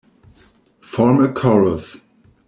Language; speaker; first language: English; non-native, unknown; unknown